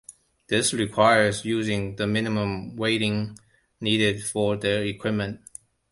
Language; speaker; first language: English; non-native, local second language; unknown